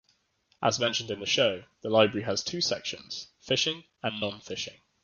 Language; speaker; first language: English; native; English